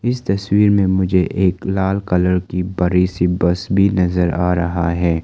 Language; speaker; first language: Hindi; non-native, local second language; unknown